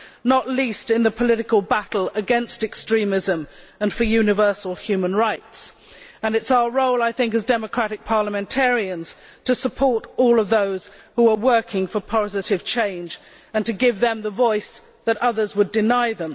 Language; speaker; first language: English; native; English